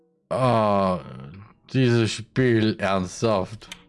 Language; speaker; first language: German; native; German